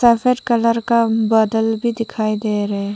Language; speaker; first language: Hindi; non-native, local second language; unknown